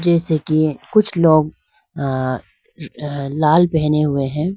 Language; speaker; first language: Hindi; non-native, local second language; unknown